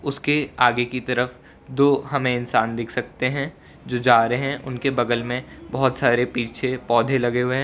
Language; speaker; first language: Hindi; non-native, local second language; Gujarati